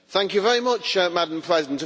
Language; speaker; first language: English; native; English